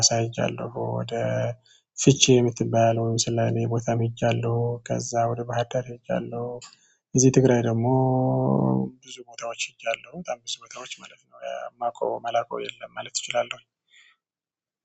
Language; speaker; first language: Amharic; non-native, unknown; Tigrinya